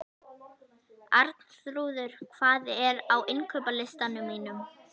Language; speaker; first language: Icelandic; native; Icelandic